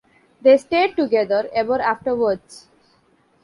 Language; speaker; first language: English; non-native, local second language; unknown